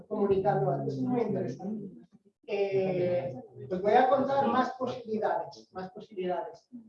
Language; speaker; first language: Spanish; native; Spanish